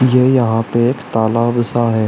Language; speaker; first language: Hindi; native; Hindi